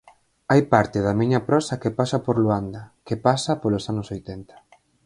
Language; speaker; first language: Galician; native; Galician